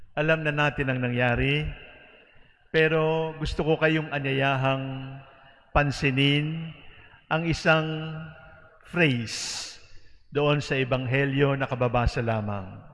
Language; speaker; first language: Filipino; native; Filipino